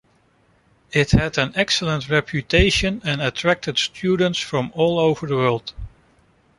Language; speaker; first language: English; non-native, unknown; Dutch